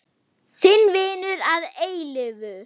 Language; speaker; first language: Icelandic; non-native, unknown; German